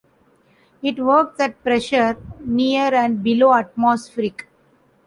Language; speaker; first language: English; non-native, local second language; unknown